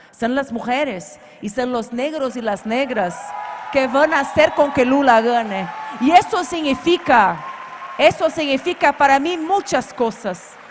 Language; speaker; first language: Spanish; non-native, related language; Portuguese